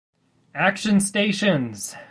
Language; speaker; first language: English; native; English